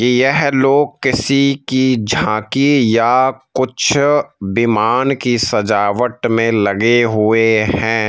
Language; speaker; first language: Hindi; native; Hindi